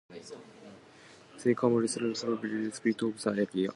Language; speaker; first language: English; non-native, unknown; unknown